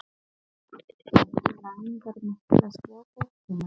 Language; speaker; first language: Icelandic; non-native, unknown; Polish